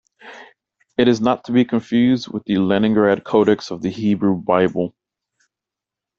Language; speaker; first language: English; native; English